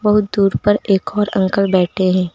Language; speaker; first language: Hindi; native; Hindi